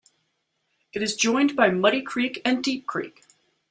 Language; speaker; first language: English; native; English